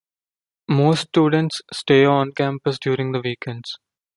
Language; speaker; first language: English; non-native, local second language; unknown